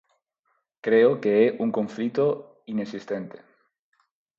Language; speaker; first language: Galician; non-native, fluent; Spanish